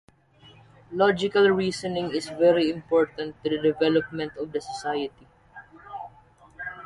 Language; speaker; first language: English; non-native, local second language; Waray